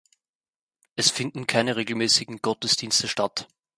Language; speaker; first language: German; native; German